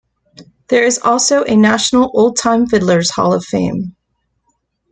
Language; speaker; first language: English; native; English